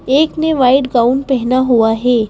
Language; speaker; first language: Hindi; native; Hindi